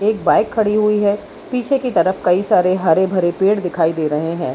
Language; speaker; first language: Hindi; non-native, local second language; Gujarati